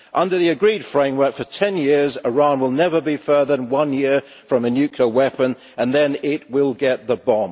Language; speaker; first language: English; native; English